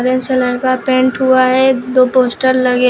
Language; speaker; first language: Hindi; native; Hindi